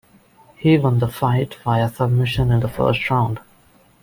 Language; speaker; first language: English; non-native, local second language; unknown